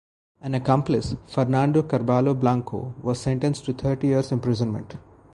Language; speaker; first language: English; non-native, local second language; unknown